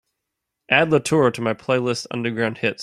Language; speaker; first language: English; native; English